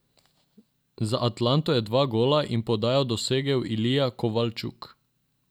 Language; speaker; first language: Slovenian; non-native, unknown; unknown